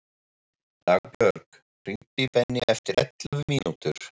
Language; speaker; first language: Icelandic; non-native, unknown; German